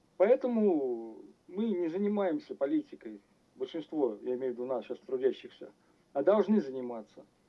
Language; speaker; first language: Russian; native; Russian